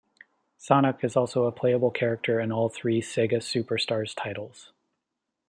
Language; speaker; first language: English; native; English